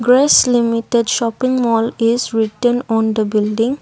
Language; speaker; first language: English; non-native, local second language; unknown